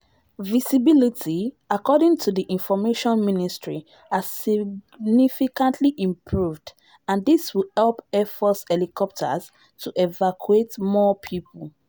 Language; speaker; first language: English; non-native, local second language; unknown